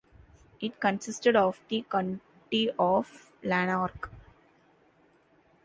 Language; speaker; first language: English; non-native, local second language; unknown